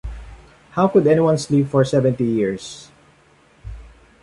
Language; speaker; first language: English; non-native, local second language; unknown